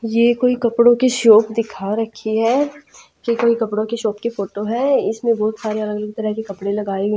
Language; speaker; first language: Hindi; non-native, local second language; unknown